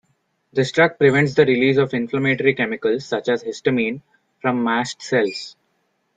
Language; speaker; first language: English; non-native, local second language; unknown